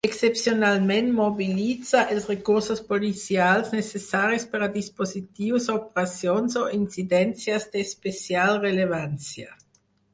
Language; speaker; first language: Catalan; non-native, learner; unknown